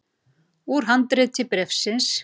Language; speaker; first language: Icelandic; native; Icelandic